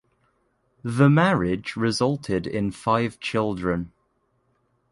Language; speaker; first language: English; native; English